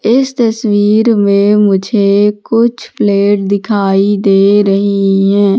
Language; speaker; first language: Hindi; native; Hindi